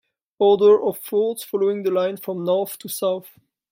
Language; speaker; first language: English; non-native, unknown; French